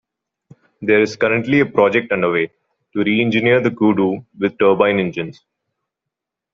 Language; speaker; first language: English; non-native, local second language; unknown